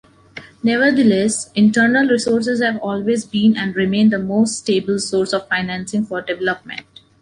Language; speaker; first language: English; non-native, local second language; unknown